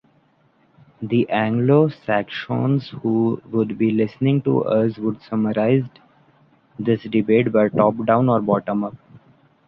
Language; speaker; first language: English; non-native, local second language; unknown